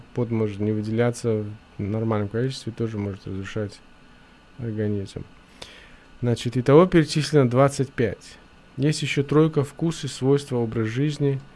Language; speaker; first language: Russian; non-native, local second language; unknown